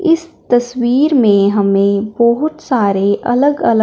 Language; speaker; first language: Hindi; non-native, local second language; Punjabi